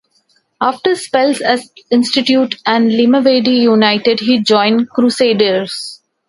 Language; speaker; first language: English; non-native, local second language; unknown